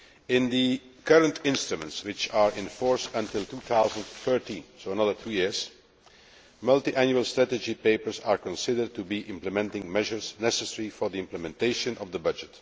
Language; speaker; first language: English; non-native, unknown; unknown